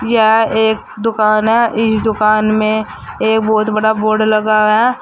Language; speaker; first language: Hindi; native; Hindi